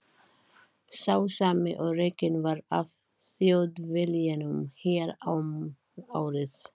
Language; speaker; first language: Icelandic; non-native, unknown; Filipino